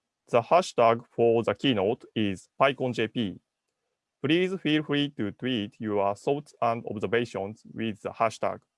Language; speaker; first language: English; non-native, learner; Japanese